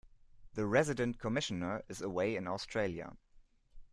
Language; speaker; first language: English; non-native, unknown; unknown